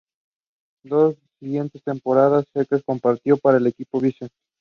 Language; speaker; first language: English; non-native, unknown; Spanish